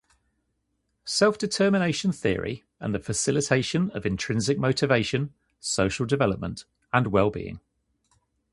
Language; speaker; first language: English; native; English